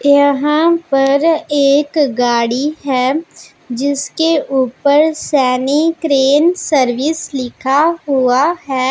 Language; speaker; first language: Hindi; non-native, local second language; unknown